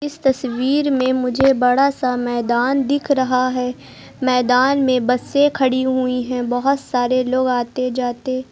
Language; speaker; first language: Hindi; native; Hindi